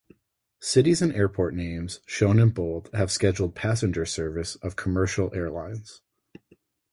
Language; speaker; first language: English; native; English